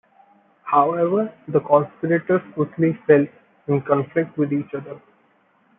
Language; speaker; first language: English; non-native, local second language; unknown